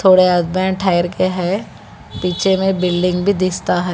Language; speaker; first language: Hindi; non-native, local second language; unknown